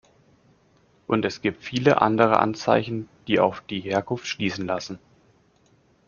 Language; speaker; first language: German; native; German